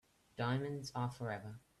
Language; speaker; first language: English; native; English